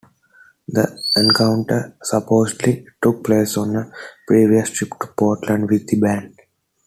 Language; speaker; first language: English; non-native, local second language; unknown